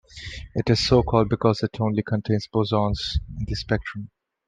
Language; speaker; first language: English; non-native, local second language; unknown